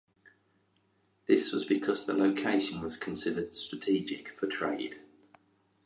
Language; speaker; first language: English; native; English